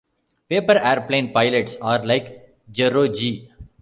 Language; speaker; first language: English; non-native, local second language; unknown